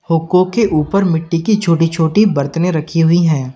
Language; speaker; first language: Hindi; native; Hindi